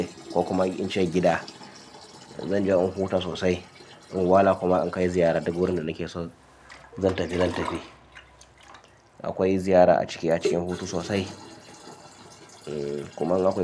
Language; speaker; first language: Hausa; native; Hausa